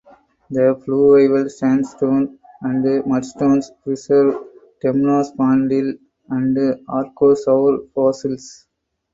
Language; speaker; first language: English; non-native, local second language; Tamil